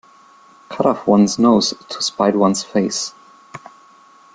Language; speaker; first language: English; non-native, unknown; German